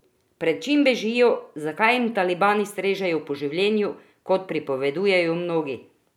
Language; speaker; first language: Slovenian; non-native, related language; Croatian